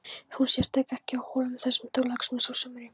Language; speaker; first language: Icelandic; non-native, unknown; Polish